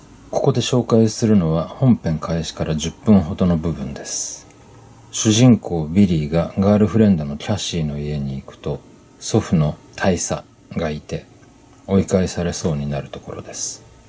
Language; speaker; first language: Japanese; native; Japanese